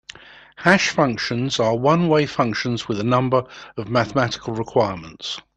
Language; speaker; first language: English; native; English